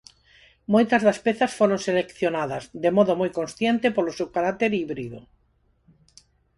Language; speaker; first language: Galician; non-native, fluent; Spanish